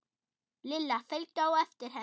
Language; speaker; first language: Icelandic; non-native, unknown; German